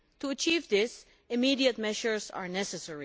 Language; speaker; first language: English; non-native, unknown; Dutch